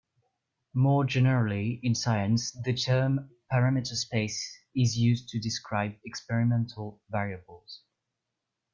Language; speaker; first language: English; non-native, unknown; French